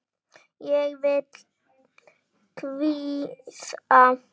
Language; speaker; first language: Icelandic; native; Icelandic